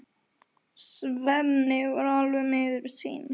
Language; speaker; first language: Icelandic; native; Icelandic